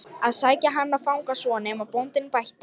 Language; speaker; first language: Icelandic; non-native, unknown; Lithuanian